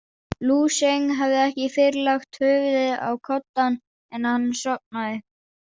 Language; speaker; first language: Icelandic; non-native, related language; Danish